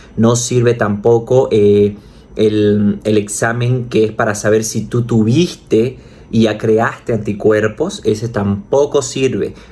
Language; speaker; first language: Spanish; native; Spanish